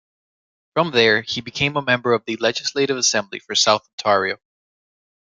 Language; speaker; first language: English; native; English